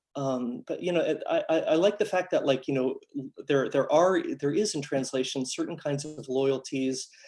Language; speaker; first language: English; native; English